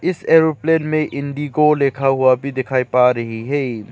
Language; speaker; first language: Hindi; non-native, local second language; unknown